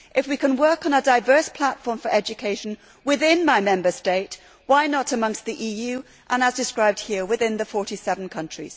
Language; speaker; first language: English; native; English